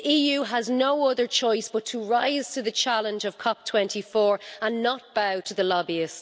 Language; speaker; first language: English; native; English